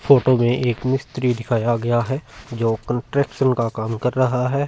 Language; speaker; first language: Hindi; non-native, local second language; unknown